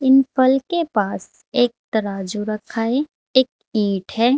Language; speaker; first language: Hindi; native; Hindi